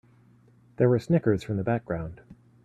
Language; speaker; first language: English; native; English